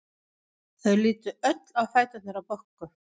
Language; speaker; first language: Icelandic; non-native, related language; Swedish